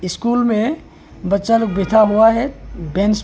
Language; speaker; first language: Hindi; non-native, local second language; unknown